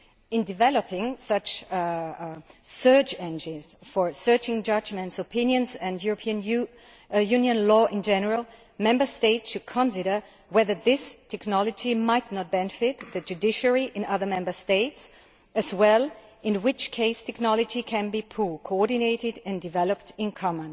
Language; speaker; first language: English; non-native, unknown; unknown